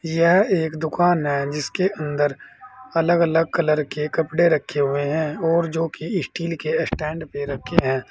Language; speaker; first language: Hindi; native; Hindi